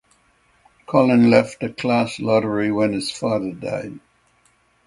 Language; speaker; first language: English; native; English